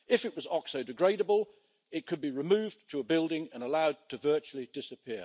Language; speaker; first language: English; native; English